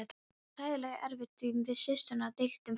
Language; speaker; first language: Icelandic; non-native, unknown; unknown